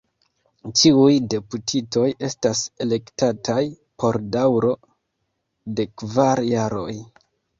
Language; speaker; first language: Esperanto; non-native, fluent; Kinyarwanda